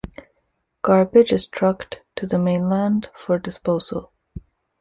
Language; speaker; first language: English; native; English